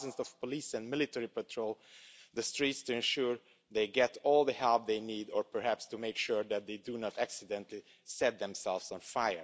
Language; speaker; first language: English; non-native, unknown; Romanian